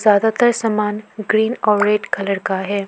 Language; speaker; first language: Hindi; early bilingual, other home language; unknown